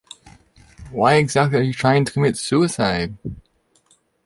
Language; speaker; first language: English; native; English